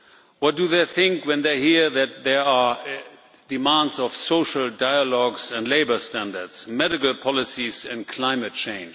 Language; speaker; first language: English; non-native, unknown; German